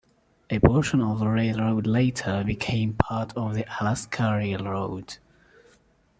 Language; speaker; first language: English; native; English